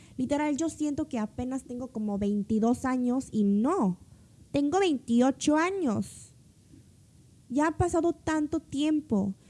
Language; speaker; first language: Spanish; early bilingual, other home language; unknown